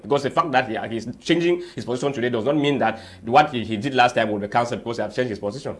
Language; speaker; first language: English; non-native, local second language; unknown